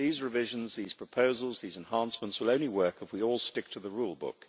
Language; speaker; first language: English; native; English